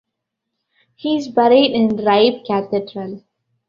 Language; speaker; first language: English; non-native, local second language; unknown